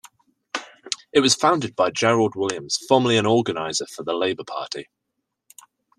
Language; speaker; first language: English; native; English